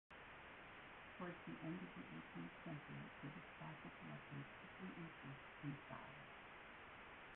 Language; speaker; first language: English; native; English